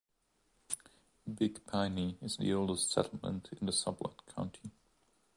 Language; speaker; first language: English; non-native, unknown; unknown